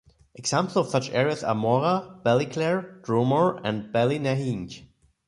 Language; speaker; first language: English; non-native, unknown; German